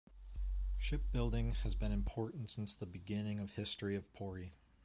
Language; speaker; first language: English; native; English